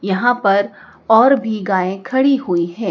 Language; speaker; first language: Hindi; native; Hindi